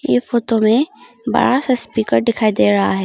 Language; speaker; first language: Hindi; non-native, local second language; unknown